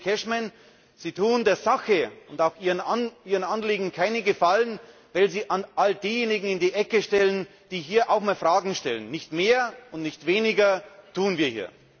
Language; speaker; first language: German; native; German